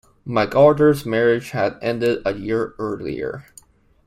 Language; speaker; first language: English; non-native, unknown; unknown